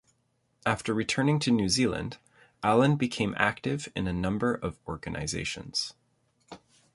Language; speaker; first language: English; native; English